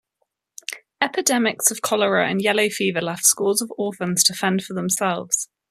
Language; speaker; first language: English; native; English